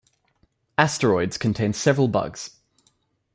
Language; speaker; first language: English; native; English